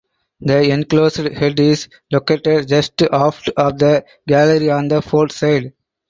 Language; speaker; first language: English; non-native, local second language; Tamil